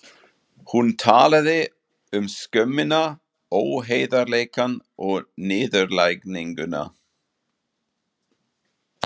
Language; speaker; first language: Icelandic; non-native, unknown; German